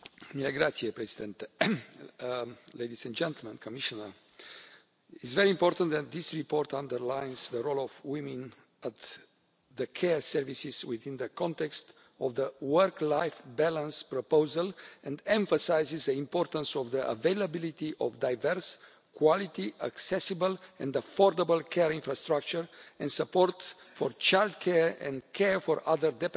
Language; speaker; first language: English; non-native, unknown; Romanian